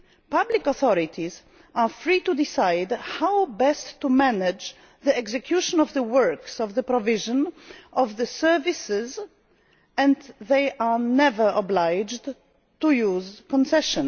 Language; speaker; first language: English; non-native, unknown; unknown